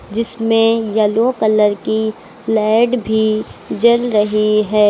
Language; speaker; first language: Hindi; native; Hindi